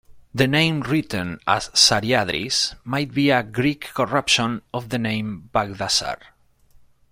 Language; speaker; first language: English; non-native, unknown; Spanish